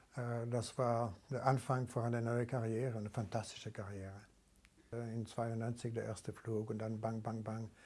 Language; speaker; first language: German; non-native, local second language; French